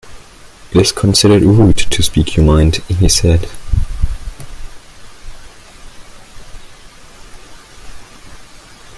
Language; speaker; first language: English; non-native, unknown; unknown